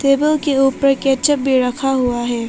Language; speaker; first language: Hindi; non-native, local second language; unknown